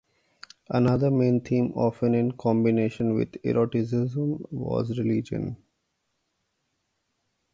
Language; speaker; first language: English; non-native, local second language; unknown